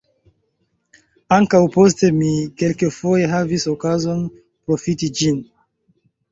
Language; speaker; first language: Esperanto; non-native, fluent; Chinese